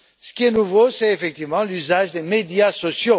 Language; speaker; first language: French; non-native, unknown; Romanian